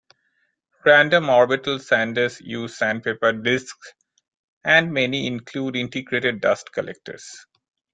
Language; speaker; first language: English; non-native, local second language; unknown